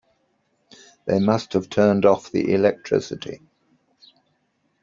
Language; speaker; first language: English; native; English